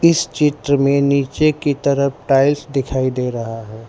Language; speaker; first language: Hindi; non-native, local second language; Gujarati